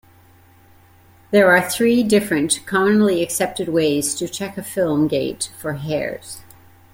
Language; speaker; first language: English; native; English